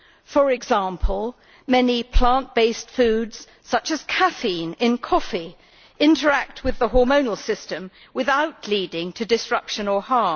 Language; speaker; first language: English; native; English